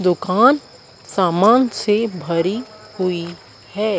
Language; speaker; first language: Hindi; native; Hindi